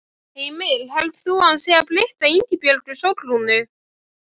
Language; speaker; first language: Icelandic; native; Icelandic